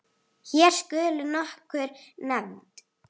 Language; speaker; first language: Icelandic; native; Icelandic